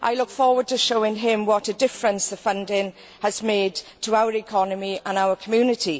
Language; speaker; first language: English; native; English